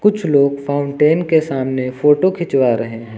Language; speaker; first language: Hindi; native; Hindi